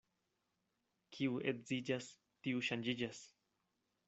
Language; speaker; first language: Esperanto; non-native, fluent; Spanish